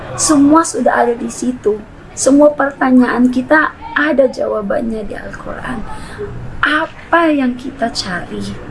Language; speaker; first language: Indonesian; non-native, fluent; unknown